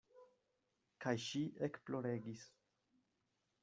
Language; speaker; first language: Esperanto; non-native, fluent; Spanish